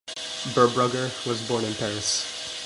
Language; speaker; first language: English; native; English